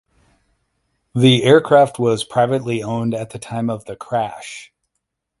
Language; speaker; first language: English; native; English